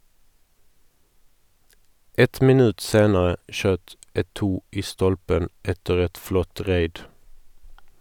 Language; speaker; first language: Norwegian; non-native, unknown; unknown